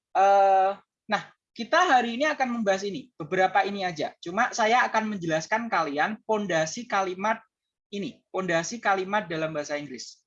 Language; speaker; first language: Indonesian; native; Indonesian